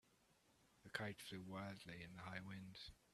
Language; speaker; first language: English; native; English